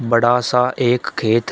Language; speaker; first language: Hindi; native; Hindi